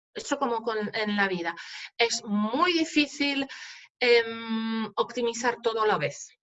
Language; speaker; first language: Spanish; non-native, fluent; Polish